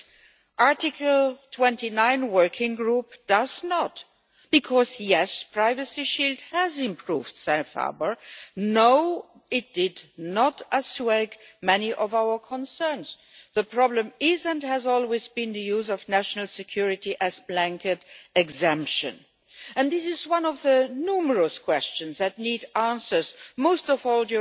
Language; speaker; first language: English; non-native, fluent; Luxembourgish